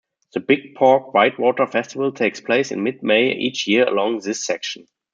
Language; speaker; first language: English; non-native, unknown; German